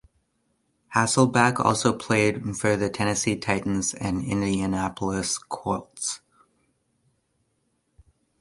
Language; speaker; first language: English; native; English